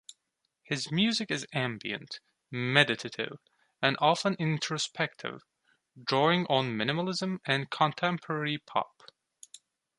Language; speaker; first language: English; non-native, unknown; Turkish